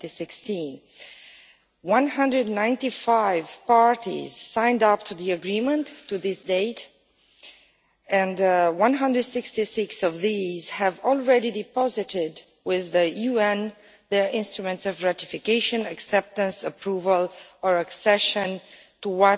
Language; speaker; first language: English; non-native, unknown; Romanian